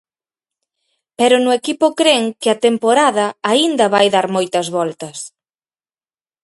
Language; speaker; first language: Galician; native; Galician